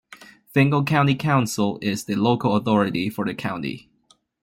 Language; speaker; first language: English; non-native, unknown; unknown